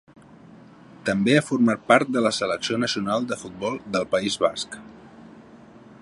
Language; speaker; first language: Catalan; native; Catalan